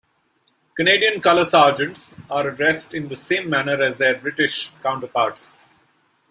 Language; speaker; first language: English; non-native, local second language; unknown